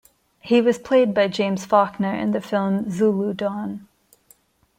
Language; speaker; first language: English; non-native, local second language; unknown